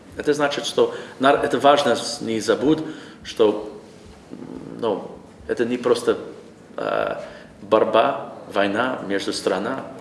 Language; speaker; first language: Russian; non-native, learner; English